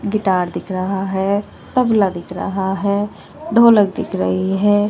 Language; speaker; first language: Hindi; native; Hindi